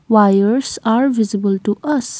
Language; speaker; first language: English; non-native, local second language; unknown